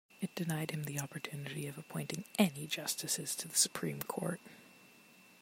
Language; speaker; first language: English; non-native, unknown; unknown